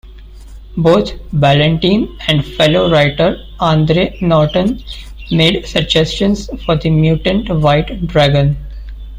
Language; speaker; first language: English; non-native, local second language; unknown